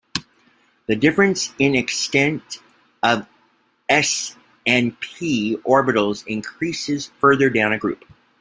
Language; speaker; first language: English; native; English